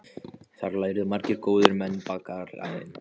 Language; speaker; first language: Icelandic; non-native, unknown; Polish